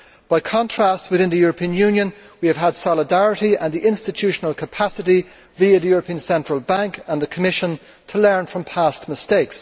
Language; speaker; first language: English; native; English